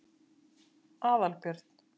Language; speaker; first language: Icelandic; native; Icelandic